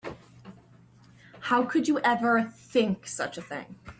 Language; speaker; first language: English; native; English